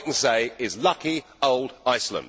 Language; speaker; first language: English; native; English